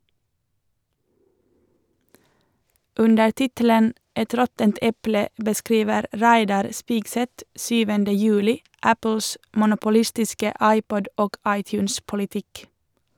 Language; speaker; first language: Norwegian; non-native, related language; Swedish